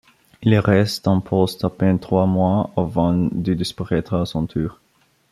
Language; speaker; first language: French; non-native, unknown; Bulgarian